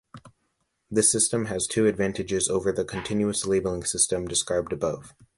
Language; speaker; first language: English; native; English